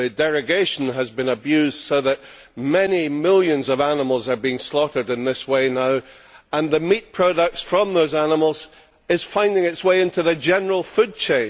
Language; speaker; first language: English; native; English